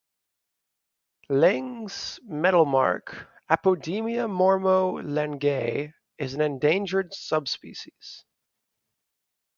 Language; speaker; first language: English; native; English